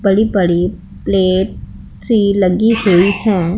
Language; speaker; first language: Hindi; non-native, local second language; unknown